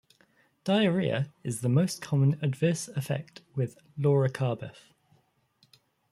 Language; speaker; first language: English; native; English